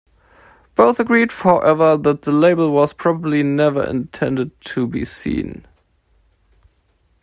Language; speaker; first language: English; non-native, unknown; German